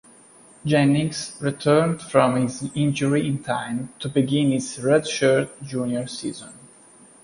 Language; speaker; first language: English; non-native, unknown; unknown